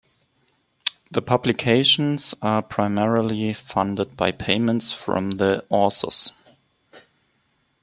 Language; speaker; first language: English; non-native, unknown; German